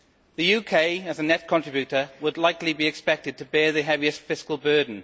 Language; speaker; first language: English; native; English